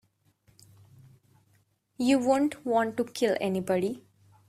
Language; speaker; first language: English; non-native, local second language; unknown